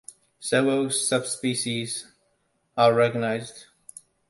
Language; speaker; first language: English; non-native, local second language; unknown